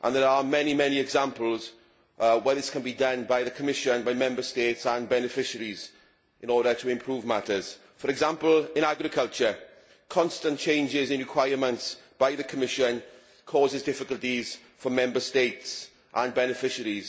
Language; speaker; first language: English; native; English